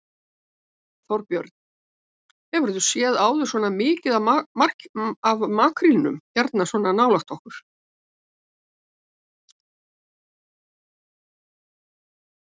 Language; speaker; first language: Icelandic; native; Icelandic